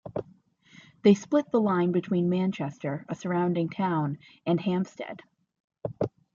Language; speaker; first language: English; native; English